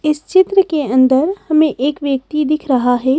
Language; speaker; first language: Hindi; native; Hindi